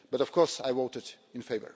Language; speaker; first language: English; non-native, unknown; Russian